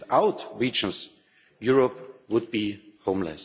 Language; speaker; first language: English; non-native, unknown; German